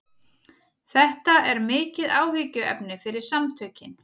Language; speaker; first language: Icelandic; native; Icelandic